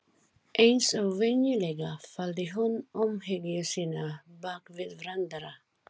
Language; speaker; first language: Icelandic; non-native, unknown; Filipino